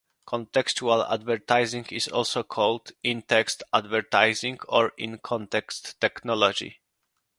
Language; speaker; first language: English; non-native, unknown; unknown